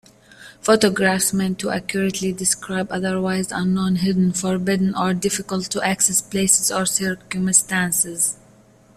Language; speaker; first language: English; native; English